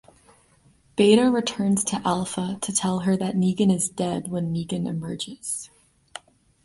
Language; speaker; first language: English; native; English